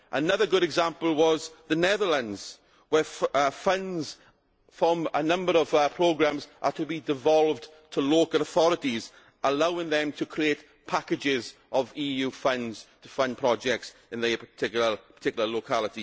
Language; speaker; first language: English; native; English